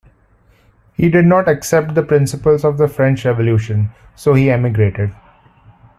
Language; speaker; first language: English; non-native, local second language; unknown